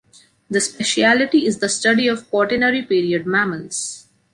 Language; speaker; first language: English; non-native, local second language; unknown